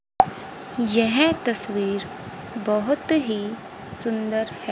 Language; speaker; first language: Hindi; native; Hindi